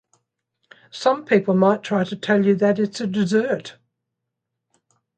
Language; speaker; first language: English; native; English